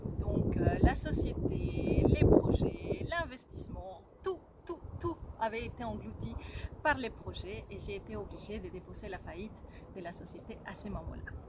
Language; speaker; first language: French; non-native, fluent; Spanish